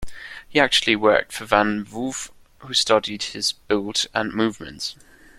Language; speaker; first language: English; non-native, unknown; German